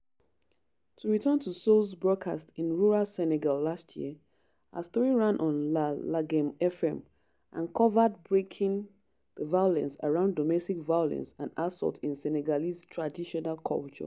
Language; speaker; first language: English; non-native, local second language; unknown